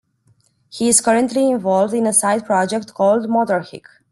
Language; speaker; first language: English; non-native, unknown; Romanian